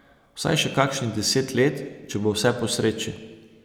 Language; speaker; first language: Slovenian; native; Slovenian